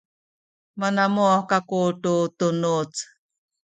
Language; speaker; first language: Sakizaya; native; Sakizaya